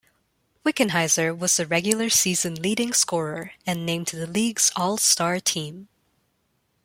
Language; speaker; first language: English; non-native, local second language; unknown